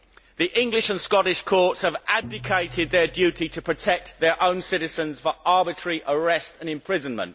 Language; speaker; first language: English; native; English